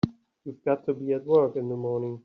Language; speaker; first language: English; native; English